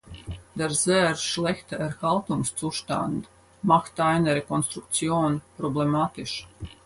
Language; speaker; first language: German; non-native, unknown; Latvian